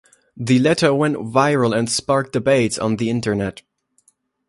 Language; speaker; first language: English; non-native, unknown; German